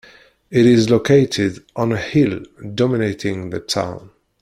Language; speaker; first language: English; non-native, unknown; Kabyle